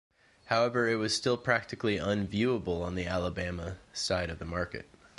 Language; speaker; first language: English; native; English